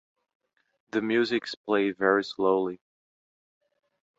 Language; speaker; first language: English; non-native, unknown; Portuguese